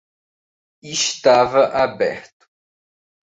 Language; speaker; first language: Portuguese; native; Portuguese